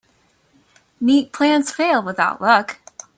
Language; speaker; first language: English; native; English